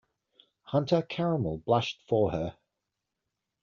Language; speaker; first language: English; native; English